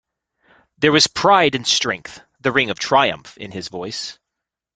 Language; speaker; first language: English; native; English